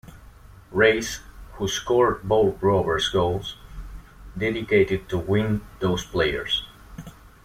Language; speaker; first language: English; non-native, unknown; Spanish